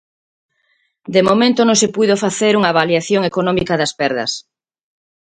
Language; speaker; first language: Galician; native; Galician